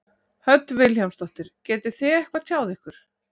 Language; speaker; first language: Icelandic; native; Icelandic